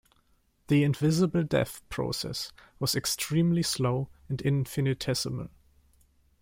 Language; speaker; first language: English; non-native, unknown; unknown